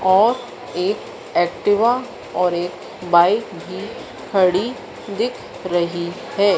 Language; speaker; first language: Hindi; native; Hindi